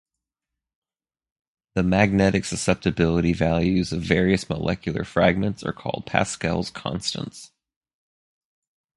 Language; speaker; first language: English; native; English